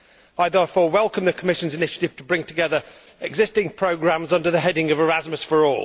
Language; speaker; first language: English; native; English